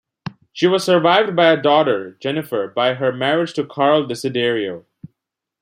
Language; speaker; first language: English; non-native, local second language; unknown